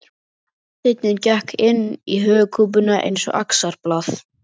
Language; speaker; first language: Icelandic; native; Icelandic